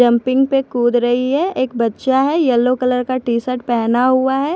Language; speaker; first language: Hindi; non-native, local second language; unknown